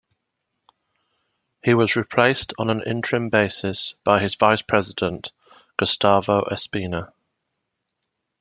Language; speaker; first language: English; native; English